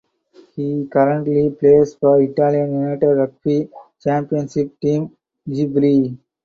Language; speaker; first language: English; non-native, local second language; Tamil